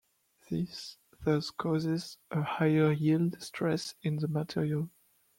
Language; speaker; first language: English; non-native, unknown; French